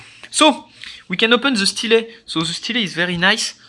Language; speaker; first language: English; non-native, learner; French